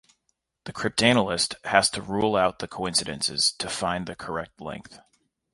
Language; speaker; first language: English; native; English